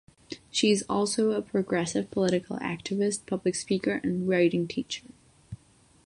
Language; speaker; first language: English; non-native, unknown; Catalan